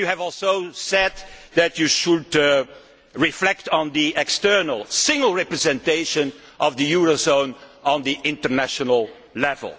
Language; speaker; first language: English; non-native, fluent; Dutch